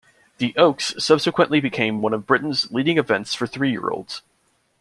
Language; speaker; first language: English; native; English